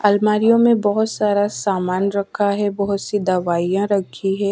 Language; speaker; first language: Hindi; native; Hindi